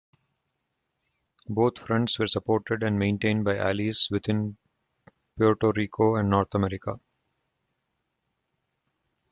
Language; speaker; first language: English; non-native, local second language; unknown